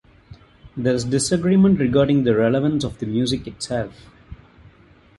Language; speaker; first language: English; non-native, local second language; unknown